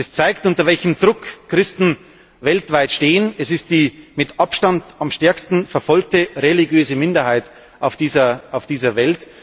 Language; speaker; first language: German; native; German